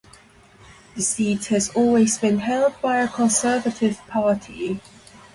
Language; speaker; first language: English; non-native, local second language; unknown